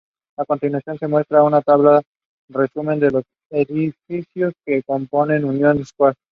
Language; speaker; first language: English; non-native, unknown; Spanish